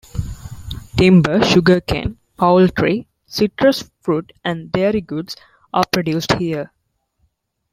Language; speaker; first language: English; non-native, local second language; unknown